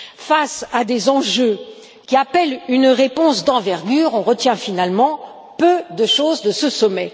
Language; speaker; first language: French; native; French